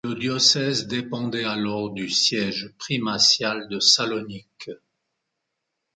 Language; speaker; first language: French; native; French